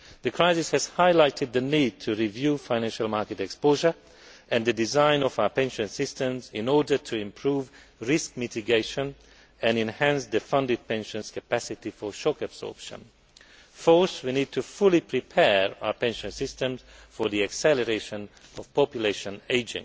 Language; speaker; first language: English; non-native, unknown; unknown